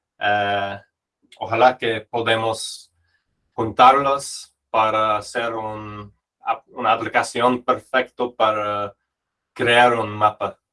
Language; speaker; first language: Spanish; non-native, fluent; English